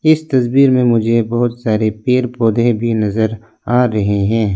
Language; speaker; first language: Hindi; non-native, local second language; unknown